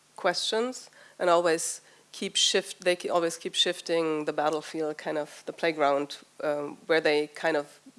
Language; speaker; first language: English; non-native, fluent; German